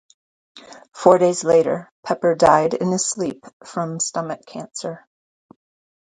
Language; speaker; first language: English; native; English